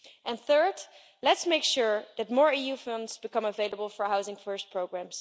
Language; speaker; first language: English; non-native, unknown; Dutch